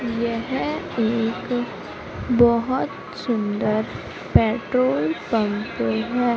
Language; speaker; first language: Hindi; native; Hindi